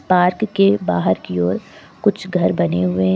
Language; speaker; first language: Hindi; native; Hindi